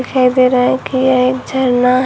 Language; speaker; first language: Hindi; native; Hindi